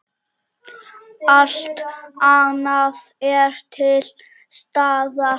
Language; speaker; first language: Icelandic; non-native, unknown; Czech